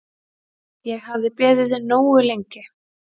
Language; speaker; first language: Icelandic; native; Icelandic